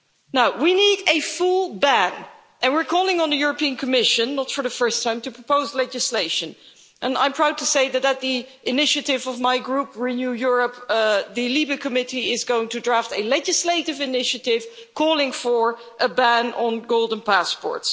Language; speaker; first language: English; non-native, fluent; Dutch